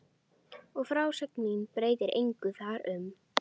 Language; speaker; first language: Icelandic; native; Icelandic